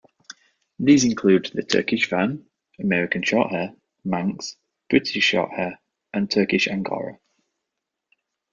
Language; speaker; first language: English; native; English